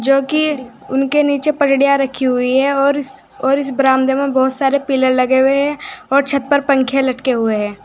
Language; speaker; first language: Hindi; native; Hindi